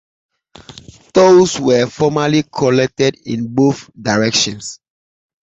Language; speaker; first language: English; native; English